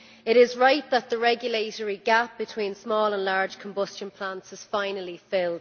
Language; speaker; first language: English; native; English